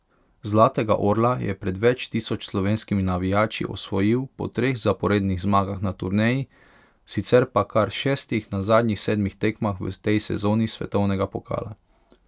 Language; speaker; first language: Slovenian; non-native, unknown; Hungarian